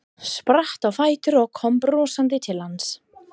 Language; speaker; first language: Icelandic; non-native, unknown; English